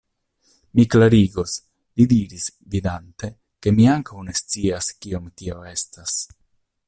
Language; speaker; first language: Esperanto; non-native, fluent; Italian